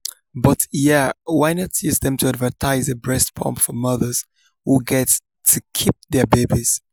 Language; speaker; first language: English; non-native, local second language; Yoruba